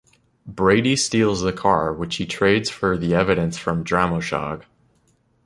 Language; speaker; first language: English; native; English